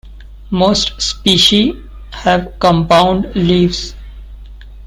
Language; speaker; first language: English; non-native, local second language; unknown